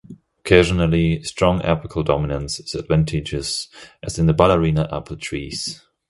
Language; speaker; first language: English; non-native, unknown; German